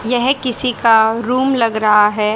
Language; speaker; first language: Hindi; native; Hindi